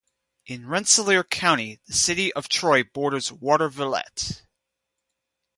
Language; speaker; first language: English; native; English